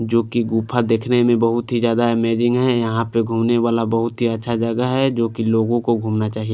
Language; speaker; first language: Hindi; non-native, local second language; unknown